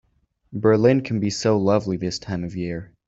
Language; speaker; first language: English; native; English